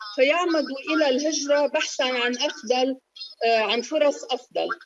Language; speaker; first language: Arabic; native; Arabic